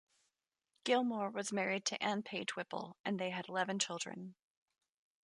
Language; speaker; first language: English; native; English